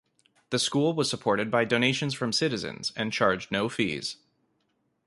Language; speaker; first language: English; native; English